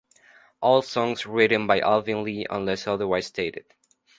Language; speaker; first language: English; non-native, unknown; Spanish